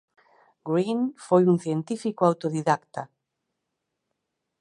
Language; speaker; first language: Galician; native; Galician